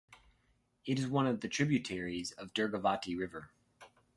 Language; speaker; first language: English; native; English